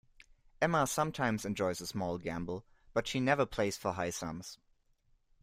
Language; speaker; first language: English; non-native, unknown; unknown